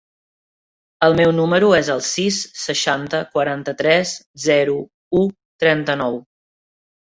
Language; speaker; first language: Catalan; native; Catalan